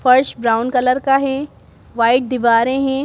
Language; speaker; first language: Hindi; native; Hindi